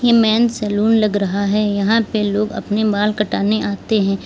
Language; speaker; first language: Hindi; native; Hindi